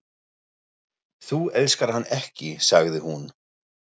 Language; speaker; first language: Icelandic; non-native, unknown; German